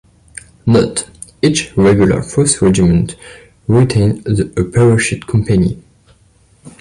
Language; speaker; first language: English; non-native, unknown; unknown